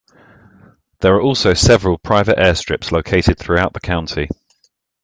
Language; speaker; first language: English; native; English